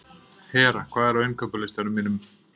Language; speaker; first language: Icelandic; native; Icelandic